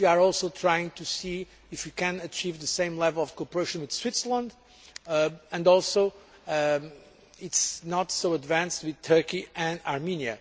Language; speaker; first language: English; non-native, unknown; Portuguese